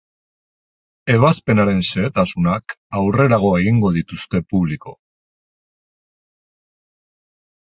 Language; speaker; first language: Basque; non-native, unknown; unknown